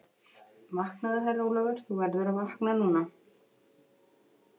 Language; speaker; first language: Icelandic; native; Icelandic